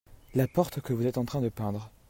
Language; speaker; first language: French; native; French